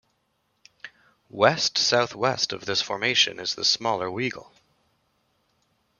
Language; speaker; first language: English; native; English